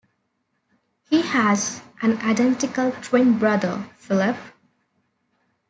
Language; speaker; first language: English; non-native, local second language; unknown